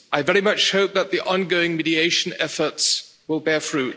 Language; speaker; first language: English; non-native, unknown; German